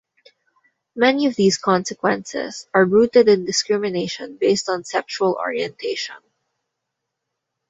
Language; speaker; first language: English; non-native, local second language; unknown